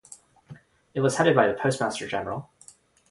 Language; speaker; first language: English; non-native, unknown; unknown